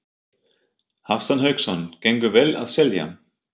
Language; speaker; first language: Icelandic; non-native, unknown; German